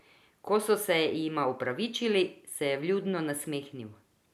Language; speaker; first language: Slovenian; non-native, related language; Croatian